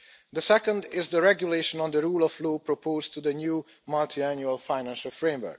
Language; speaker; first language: English; non-native, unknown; Hungarian